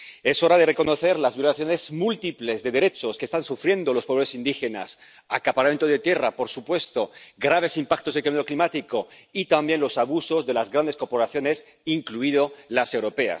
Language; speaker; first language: Spanish; native; Spanish